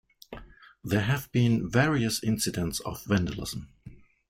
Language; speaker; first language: English; non-native, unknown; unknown